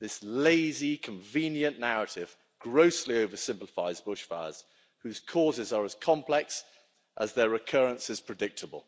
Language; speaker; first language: English; native; English